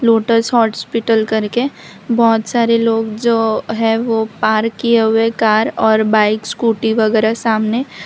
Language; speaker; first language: Hindi; non-native, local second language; Gujarati